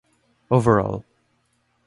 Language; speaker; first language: English; non-native, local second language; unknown